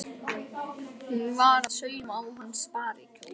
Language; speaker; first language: Icelandic; native; Icelandic